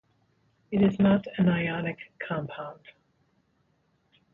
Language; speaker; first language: English; native; English